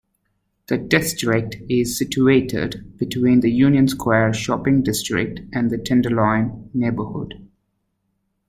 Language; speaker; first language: English; native; English